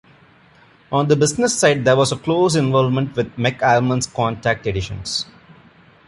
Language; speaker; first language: English; non-native, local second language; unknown